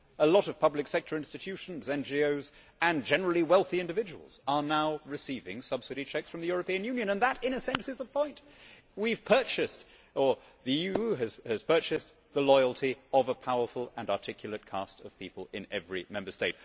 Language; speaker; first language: English; native; English